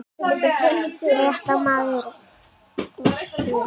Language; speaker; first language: Icelandic; native; Icelandic